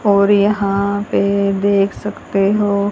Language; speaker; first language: Hindi; native; Hindi